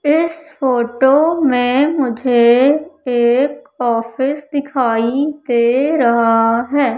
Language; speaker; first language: Hindi; native; Hindi